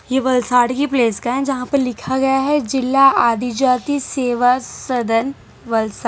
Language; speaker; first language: Hindi; non-native, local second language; Gujarati